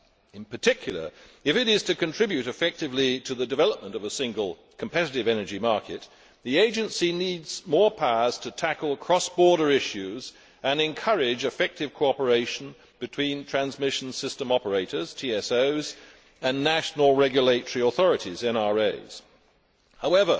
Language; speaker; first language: English; native; English